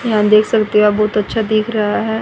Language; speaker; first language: Hindi; native; Hindi